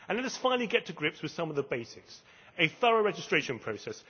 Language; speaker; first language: English; native; English